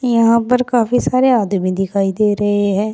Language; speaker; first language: Hindi; native; Hindi